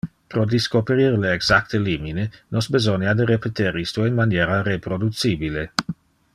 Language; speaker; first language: Interlingua; non-native, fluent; Dutch